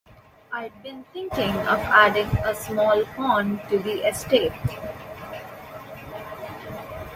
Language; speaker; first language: English; non-native, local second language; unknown